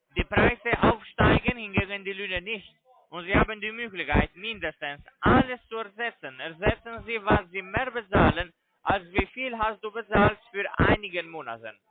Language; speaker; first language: German; non-native, fluent; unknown